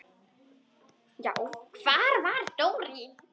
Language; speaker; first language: Icelandic; native; Icelandic